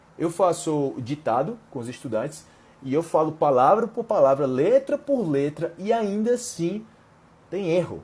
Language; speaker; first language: Portuguese; non-native, fluent; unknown